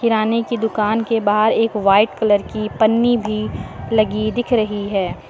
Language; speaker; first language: Hindi; native; Hindi